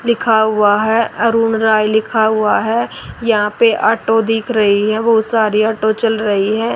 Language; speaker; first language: Hindi; native; Hindi